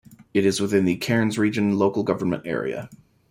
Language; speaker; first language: English; native; English